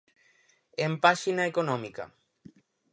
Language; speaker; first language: Galician; native; Galician